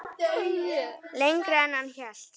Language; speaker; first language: Icelandic; native; Icelandic